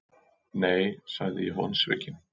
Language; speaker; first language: Icelandic; native; Icelandic